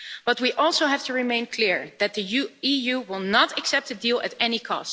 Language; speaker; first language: English; non-native, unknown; Dutch